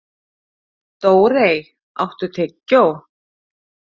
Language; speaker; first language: Icelandic; native; Icelandic